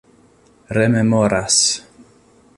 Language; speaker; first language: Esperanto; non-native, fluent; English